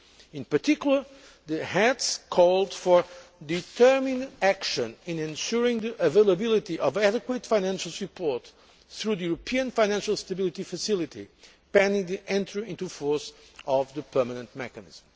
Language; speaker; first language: English; non-native, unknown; Portuguese